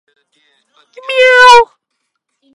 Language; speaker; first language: English; native; English